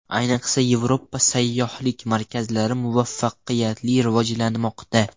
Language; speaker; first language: Uzbek; non-native, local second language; Russian